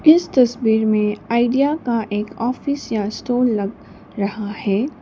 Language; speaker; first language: Hindi; non-native, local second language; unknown